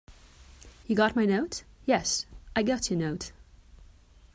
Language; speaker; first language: English; non-native, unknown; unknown